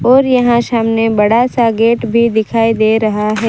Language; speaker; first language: Hindi; non-native, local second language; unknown